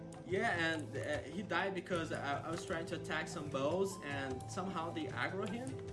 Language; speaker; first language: English; non-native, fluent; Portuguese